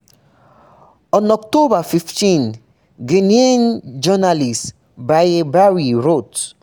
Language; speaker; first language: English; non-native, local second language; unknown